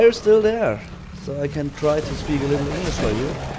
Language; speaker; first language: English; non-native, fluent; German